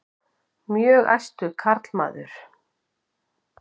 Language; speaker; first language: Icelandic; native; Icelandic